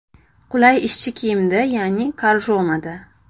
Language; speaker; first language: Uzbek; native; Uzbek